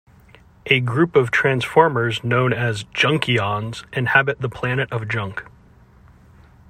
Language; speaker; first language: English; native; English